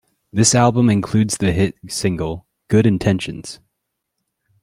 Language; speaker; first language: English; native; English